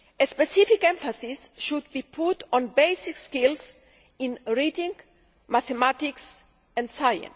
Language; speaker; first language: English; non-native, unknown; Greek